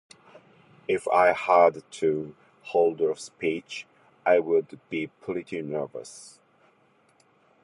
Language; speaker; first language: English; non-native, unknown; Japanese